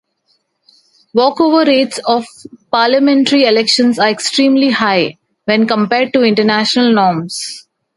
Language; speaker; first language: English; non-native, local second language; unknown